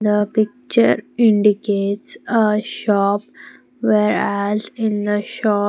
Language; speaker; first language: English; non-native, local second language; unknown